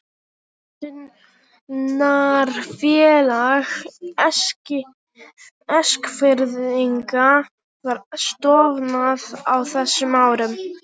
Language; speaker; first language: Icelandic; non-native, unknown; Polish